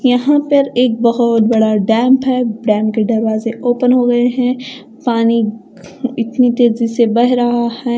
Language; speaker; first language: Hindi; non-native, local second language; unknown